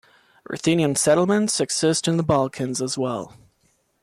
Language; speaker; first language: English; non-native, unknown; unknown